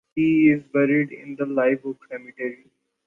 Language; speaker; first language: English; non-native, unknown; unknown